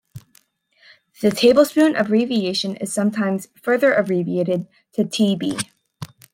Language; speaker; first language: English; native; English